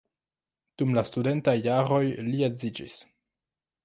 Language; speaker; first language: Esperanto; non-native, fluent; French